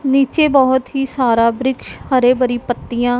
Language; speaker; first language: Hindi; non-native, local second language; Punjabi